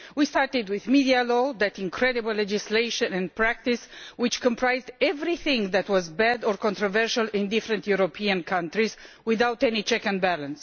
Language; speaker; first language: English; non-native, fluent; Romanian